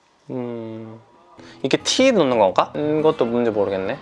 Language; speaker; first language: Korean; native; Korean